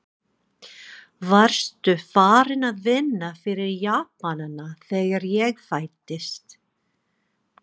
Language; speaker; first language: Icelandic; non-native, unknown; English